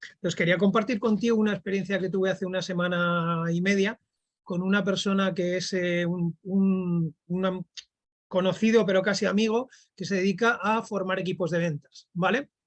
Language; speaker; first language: Spanish; native; Spanish